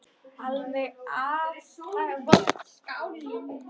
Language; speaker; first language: Icelandic; native; Icelandic